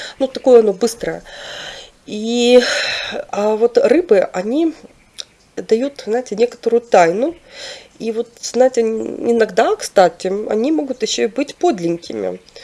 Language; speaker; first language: Russian; non-native, local second language; Ukrainian